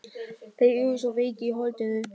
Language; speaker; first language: Icelandic; non-native, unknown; German